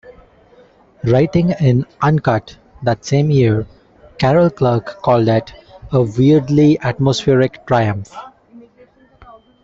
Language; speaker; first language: English; non-native, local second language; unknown